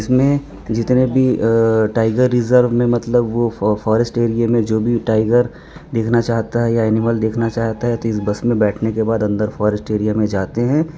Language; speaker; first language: Hindi; non-native, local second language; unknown